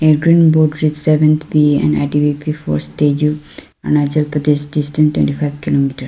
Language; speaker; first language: English; non-native, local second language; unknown